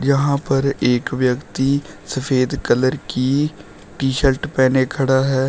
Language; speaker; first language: Hindi; native; Hindi